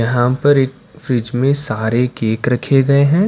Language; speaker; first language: Hindi; non-native, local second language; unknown